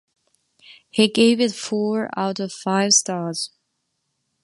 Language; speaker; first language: English; non-native, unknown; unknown